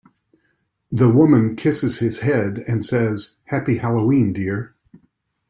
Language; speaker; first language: English; native; English